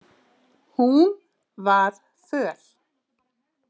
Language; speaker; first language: Icelandic; native; Icelandic